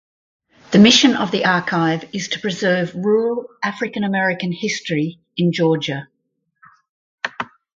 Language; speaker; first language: English; native; English